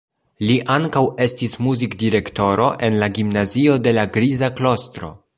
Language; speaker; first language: Esperanto; non-native, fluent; Polish